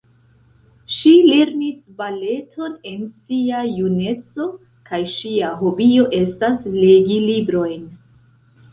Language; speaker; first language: Esperanto; non-native, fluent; Central Kurdish